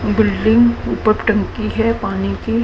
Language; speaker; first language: Hindi; native; Hindi